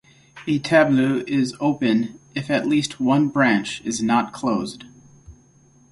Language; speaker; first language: English; native; English